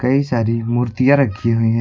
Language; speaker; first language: Hindi; native; Hindi